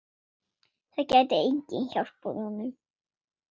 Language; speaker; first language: Icelandic; non-native, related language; Swedish